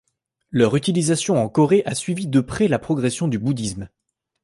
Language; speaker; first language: French; native; French